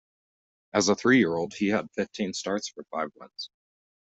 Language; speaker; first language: English; native; English